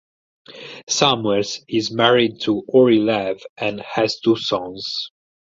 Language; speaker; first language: English; non-native, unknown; Italian